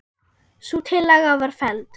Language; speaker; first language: Icelandic; non-native, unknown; German